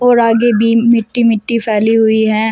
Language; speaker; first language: Hindi; native; Hindi